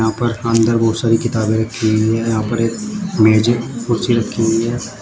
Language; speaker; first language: Hindi; native; Hindi